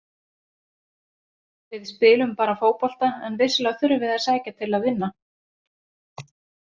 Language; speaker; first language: Icelandic; native; Icelandic